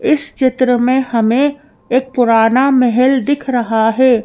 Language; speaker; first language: Hindi; native; Hindi